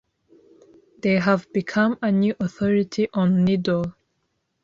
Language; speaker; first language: English; non-native, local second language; Kinyarwanda